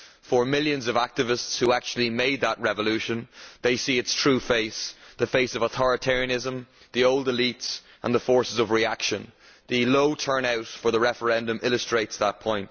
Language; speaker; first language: English; native; English